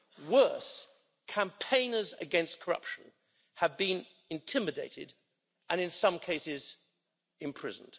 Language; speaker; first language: English; native; English